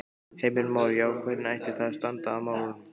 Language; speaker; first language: Icelandic; native; Icelandic